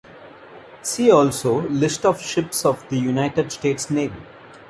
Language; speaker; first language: English; non-native, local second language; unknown